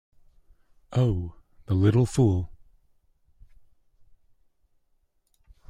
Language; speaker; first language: English; native; English